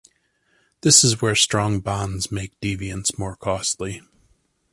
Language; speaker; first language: English; native; English